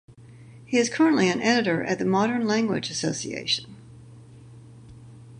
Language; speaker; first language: English; native; English